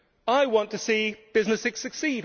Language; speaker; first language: English; native; English